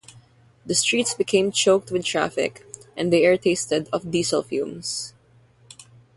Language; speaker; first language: English; non-native, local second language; Filipino